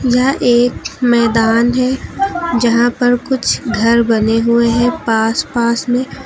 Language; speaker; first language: Hindi; native; Hindi